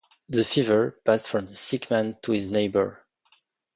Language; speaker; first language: English; non-native, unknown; French